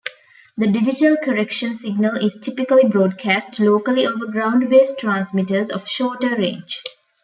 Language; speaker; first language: English; non-native, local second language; Tamil